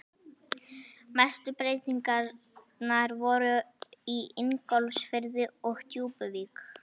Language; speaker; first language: Icelandic; native; Icelandic